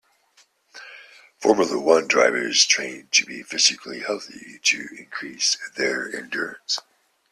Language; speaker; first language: English; native; English